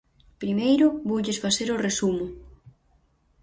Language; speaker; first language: Galician; native; Galician